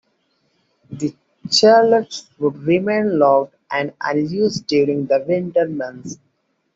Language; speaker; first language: English; non-native, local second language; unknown